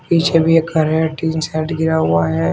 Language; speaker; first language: Hindi; native; Hindi